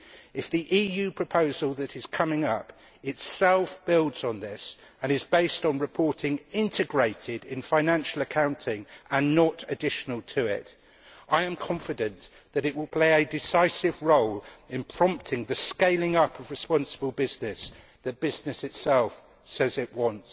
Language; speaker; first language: English; native; English